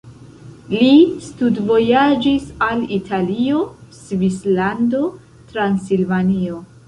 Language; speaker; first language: Esperanto; non-native, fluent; Central Kurdish